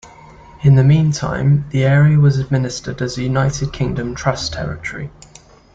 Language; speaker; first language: English; native; English